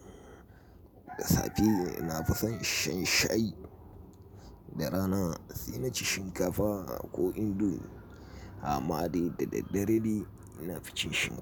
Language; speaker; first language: Hausa; native; Hausa